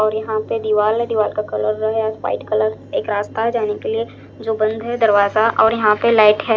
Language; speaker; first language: Hindi; non-native, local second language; Punjabi